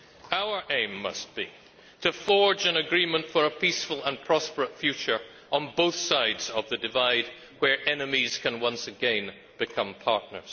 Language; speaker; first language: English; native; English